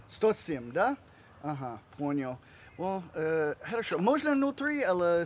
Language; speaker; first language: Russian; non-native, learner; English